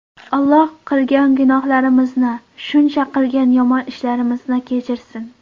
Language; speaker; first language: Uzbek; non-native, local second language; Kara-Kalpak